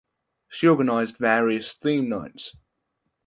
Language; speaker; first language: English; non-native, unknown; German